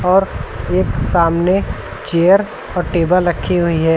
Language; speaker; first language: Hindi; native; Hindi